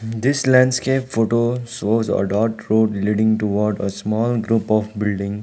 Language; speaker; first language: English; non-native, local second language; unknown